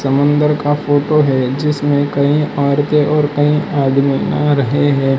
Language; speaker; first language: Hindi; non-native, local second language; Gujarati